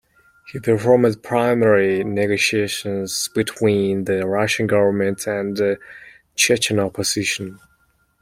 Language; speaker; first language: English; non-native, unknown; Mongolian